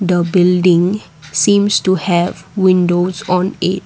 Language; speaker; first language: English; non-native, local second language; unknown